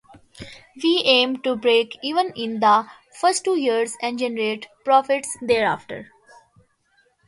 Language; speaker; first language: English; non-native, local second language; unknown